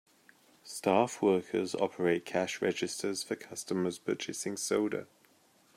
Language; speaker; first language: English; native; English